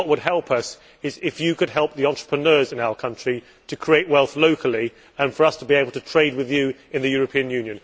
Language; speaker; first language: English; native; English